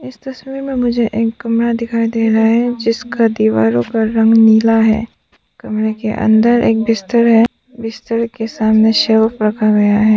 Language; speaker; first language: Hindi; non-native, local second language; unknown